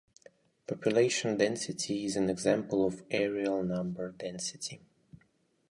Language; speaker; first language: English; non-native, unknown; Russian